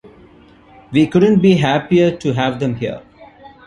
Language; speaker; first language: English; non-native, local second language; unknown